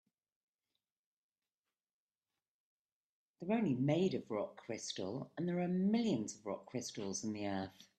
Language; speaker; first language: English; native; English